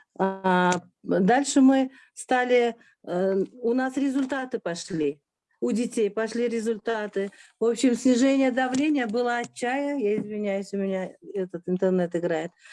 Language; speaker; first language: Russian; non-native, local second language; Uzbek